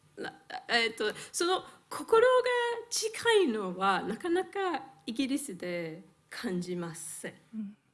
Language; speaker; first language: Japanese; non-native, fluent; English